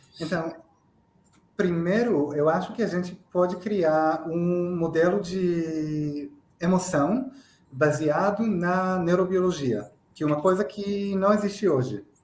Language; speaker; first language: Portuguese; non-native, fluent; Hebrew